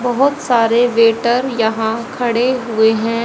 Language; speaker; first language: Hindi; native; Hindi